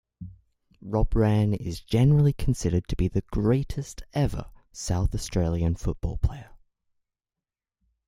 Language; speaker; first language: English; native; English